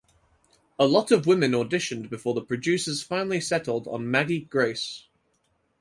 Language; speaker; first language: English; native; English